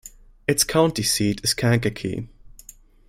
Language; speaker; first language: English; non-native, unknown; German